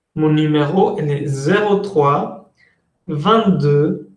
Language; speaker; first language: French; non-native, fluent; Spanish